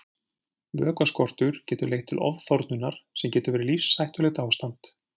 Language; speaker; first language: Icelandic; native; Icelandic